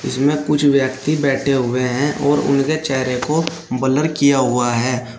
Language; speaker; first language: Hindi; native; Hindi